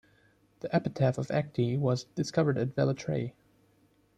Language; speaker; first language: English; non-native, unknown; German